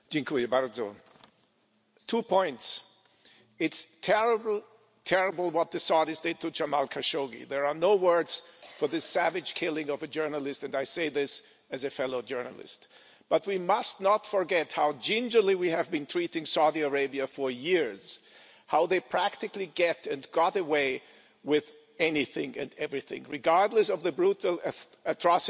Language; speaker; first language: English; non-native, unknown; German